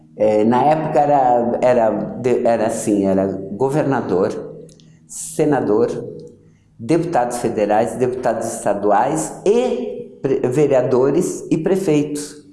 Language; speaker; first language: Portuguese; early bilingual, other home language; Yiddish